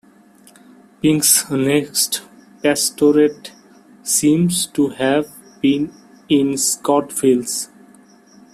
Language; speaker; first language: English; non-native, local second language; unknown